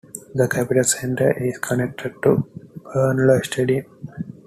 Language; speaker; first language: English; non-native, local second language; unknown